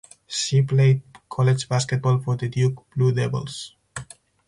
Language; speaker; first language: English; non-native, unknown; Spanish